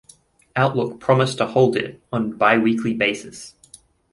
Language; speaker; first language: English; native; English